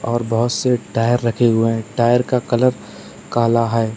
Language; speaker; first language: Hindi; native; Hindi